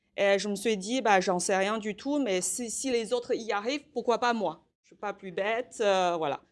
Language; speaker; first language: French; non-native, fluent; Chinese